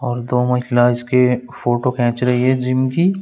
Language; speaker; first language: Hindi; native; Hindi